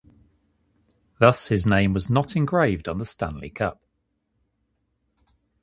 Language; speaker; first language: English; native; English